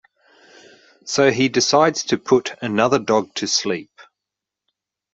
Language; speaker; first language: English; native; English